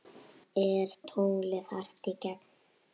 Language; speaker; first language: Icelandic; native; Icelandic